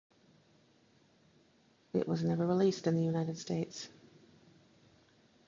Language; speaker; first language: English; native; English